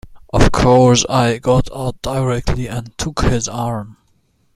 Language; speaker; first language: English; non-native, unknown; German